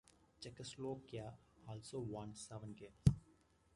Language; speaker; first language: English; native; English